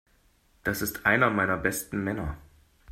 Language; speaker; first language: German; native; German